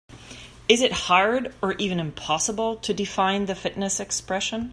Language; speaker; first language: English; native; English